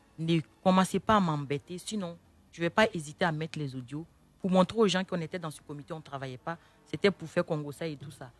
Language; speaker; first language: French; non-native, local second language; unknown